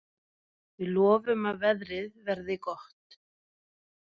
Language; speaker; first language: Icelandic; non-native, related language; Norwegian